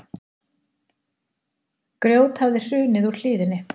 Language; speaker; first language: Icelandic; native; Icelandic